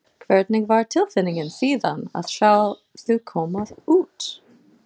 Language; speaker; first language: Icelandic; non-native, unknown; English